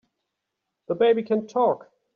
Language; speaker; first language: English; native; English